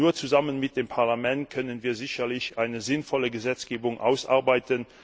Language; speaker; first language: German; non-native, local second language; Luxembourgish